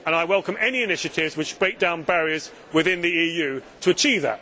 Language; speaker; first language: English; native; English